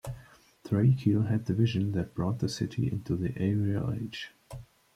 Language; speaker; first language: English; native; English